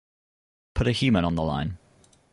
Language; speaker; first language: English; native; English